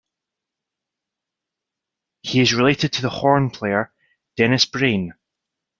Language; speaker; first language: English; native; English